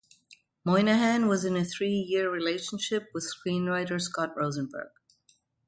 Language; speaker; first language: English; non-native, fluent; German